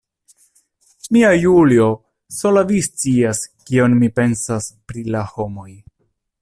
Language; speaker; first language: Esperanto; non-native, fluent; Italian